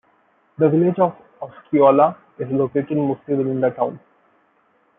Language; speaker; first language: English; non-native, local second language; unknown